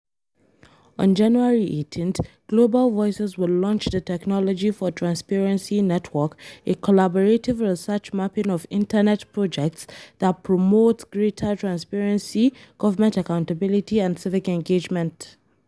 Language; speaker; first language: English; non-native, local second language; Hausa